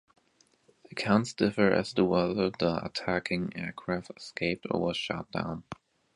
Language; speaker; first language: English; native; English